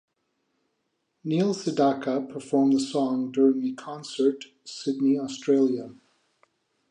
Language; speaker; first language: English; native; English